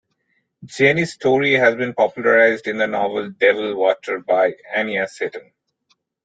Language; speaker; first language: English; non-native, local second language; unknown